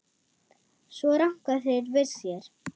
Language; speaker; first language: Icelandic; non-native, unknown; German